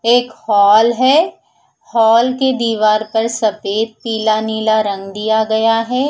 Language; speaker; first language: Hindi; non-native, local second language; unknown